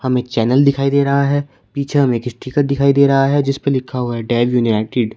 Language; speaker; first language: Hindi; native; Hindi